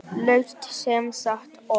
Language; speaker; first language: Icelandic; non-native, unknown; Vietnamese